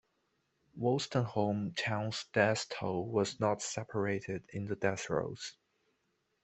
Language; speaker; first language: English; non-native, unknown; Chinese